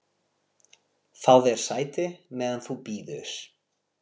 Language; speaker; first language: Icelandic; non-native, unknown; Portuguese